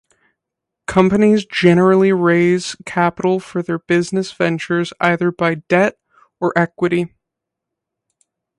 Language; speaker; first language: English; native; English